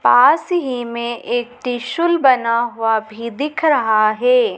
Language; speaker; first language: Hindi; native; Hindi